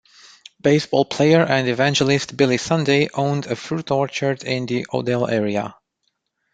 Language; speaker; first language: English; non-native, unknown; Romanian